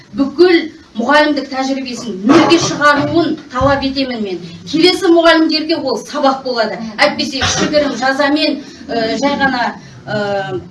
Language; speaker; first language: Kazakh; native; Kazakh